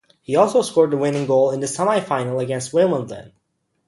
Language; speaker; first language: English; native; English